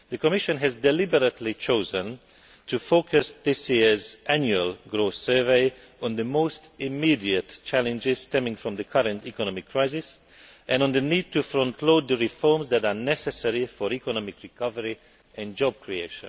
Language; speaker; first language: English; non-native, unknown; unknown